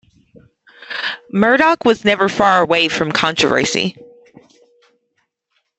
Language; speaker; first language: English; native; English